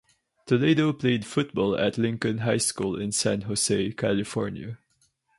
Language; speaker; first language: English; non-native, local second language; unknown